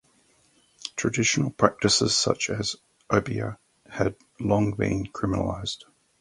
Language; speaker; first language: English; native; English